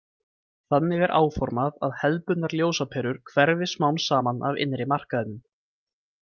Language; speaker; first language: Icelandic; native; Icelandic